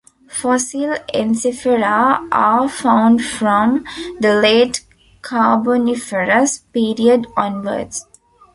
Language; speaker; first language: English; non-native, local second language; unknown